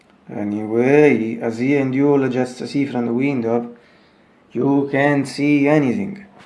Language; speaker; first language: English; non-native, learner; Italian